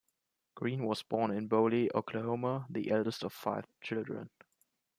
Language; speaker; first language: English; non-native, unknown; German